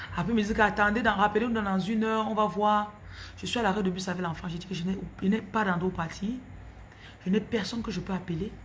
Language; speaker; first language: French; non-native, local second language; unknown